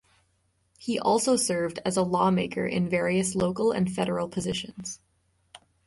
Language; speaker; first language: English; native; English